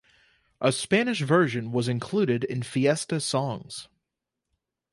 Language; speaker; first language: English; native; English